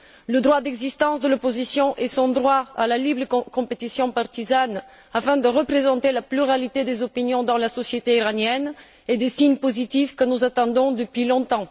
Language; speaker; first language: French; non-native, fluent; Bulgarian